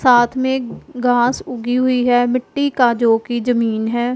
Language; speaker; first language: Hindi; non-native, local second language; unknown